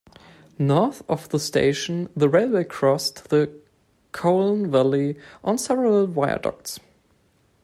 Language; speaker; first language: English; non-native, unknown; German